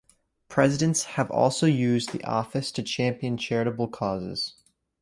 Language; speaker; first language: English; native; English